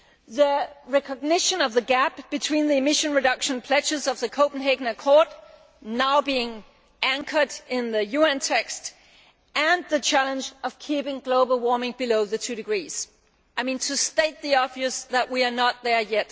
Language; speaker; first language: English; non-native, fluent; Danish